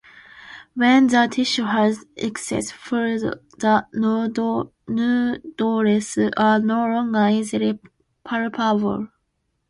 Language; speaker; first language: English; non-native, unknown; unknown